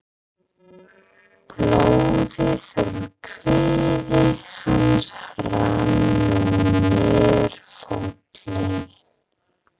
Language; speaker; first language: Icelandic; non-native, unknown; English